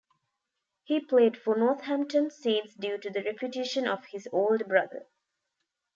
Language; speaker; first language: English; non-native, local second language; Tamil